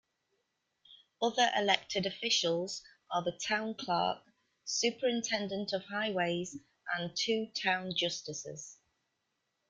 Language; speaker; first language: English; native; English